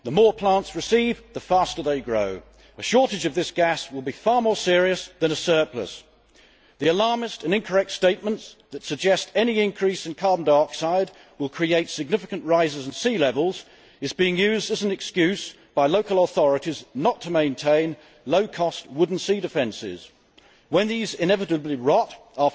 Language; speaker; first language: English; native; English